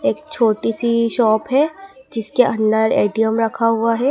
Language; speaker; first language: Hindi; native; Hindi